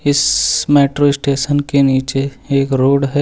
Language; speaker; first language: Hindi; native; Hindi